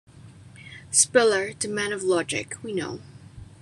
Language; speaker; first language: English; non-native, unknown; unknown